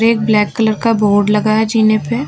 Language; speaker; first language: Hindi; native; Hindi